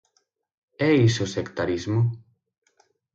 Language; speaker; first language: Galician; native; Galician